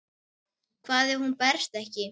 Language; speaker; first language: Icelandic; native; Icelandic